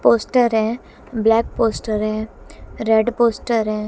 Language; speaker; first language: Hindi; native; Hindi